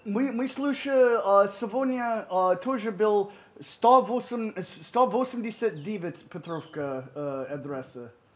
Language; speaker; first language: Russian; non-native, learner; English